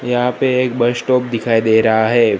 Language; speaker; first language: Hindi; non-native, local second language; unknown